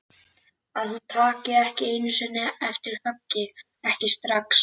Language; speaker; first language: Icelandic; native; Icelandic